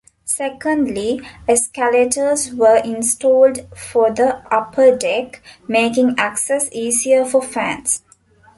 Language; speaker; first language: English; non-native, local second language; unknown